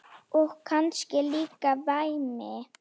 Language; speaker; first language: Icelandic; non-native, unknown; Slovak